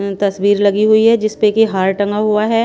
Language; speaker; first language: Hindi; non-native, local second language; Punjabi